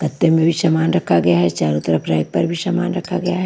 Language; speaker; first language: Hindi; non-native, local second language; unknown